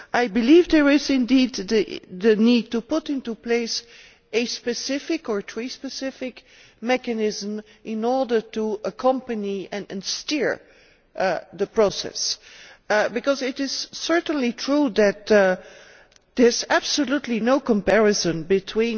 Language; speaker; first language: English; non-native, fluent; Dutch